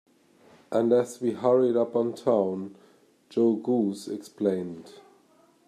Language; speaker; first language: English; non-native, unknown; German